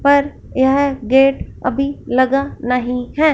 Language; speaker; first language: Hindi; non-native, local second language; Punjabi